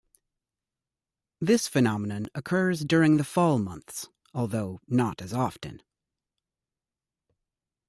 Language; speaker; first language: English; native; English